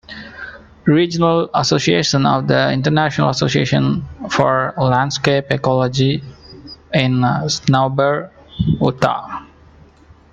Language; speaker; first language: English; non-native, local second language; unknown